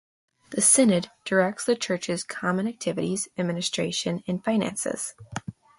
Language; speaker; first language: English; native; English